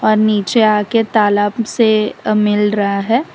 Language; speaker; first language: Hindi; non-native, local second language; Gujarati